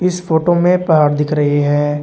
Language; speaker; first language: Hindi; native; Hindi